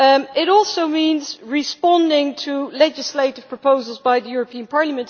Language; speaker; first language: English; non-native, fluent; Dutch